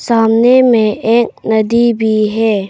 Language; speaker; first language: Hindi; early bilingual, other home language; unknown